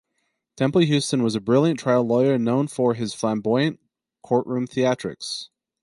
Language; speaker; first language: English; native; English